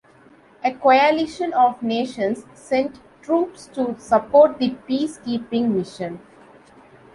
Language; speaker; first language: English; non-native, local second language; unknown